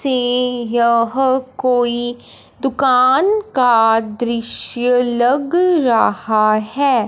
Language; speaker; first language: Hindi; non-native, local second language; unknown